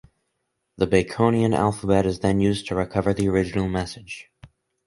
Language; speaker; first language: English; native; English